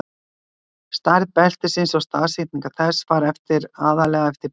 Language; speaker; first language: Icelandic; native; Icelandic